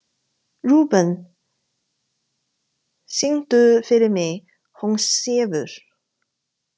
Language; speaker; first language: Icelandic; non-native, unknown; Chinese